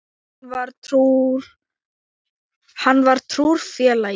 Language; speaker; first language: Icelandic; non-native, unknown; Thai